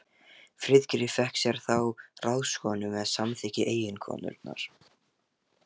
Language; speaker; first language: Icelandic; non-native, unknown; Lithuanian